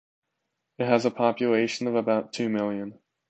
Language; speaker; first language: English; native; English